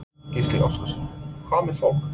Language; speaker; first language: Icelandic; non-native, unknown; English